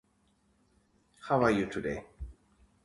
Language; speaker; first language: English; native; English